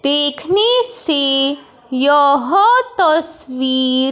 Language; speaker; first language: Hindi; non-native, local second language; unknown